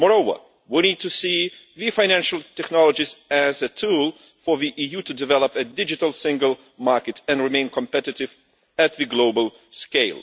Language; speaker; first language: English; non-native, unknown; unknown